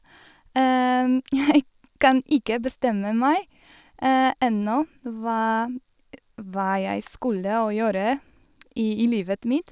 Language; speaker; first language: Norwegian; non-native, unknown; Polish